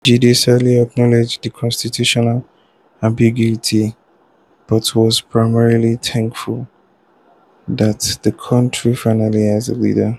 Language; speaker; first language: English; non-native, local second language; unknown